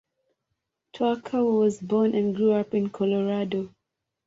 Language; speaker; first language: English; non-native, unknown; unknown